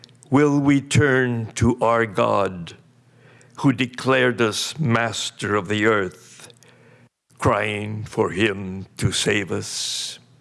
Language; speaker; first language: English; early bilingual, other home language; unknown